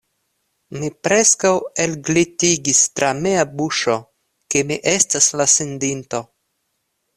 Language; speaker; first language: Esperanto; non-native, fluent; Russian